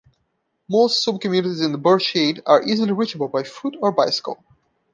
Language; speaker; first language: English; non-native, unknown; Portuguese